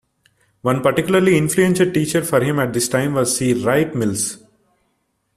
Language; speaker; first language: English; non-native, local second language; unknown